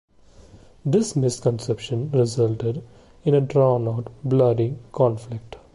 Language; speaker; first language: English; non-native, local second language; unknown